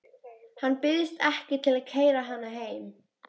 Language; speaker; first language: Icelandic; native; Icelandic